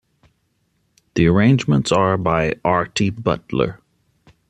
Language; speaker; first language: English; native; English